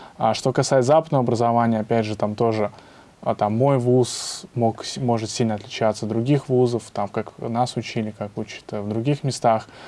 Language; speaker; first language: Russian; native; Russian